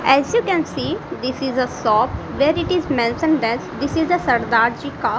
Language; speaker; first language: English; non-native, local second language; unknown